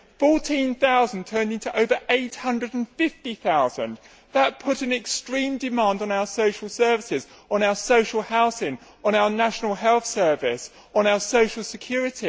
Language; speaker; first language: English; native; English